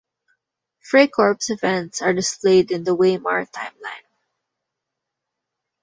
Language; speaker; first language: English; non-native, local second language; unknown